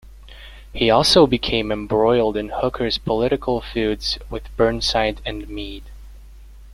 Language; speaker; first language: English; native; English